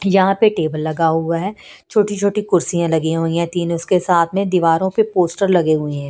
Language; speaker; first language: Hindi; non-native, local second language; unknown